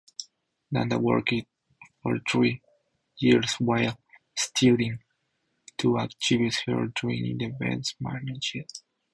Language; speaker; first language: English; native; English